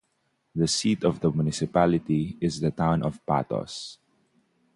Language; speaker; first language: English; non-native, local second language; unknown